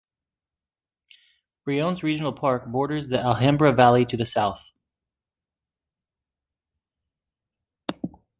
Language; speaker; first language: English; native; English